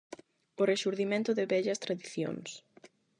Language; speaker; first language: Galician; non-native, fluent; Spanish